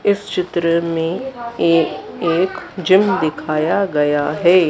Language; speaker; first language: Hindi; native; Hindi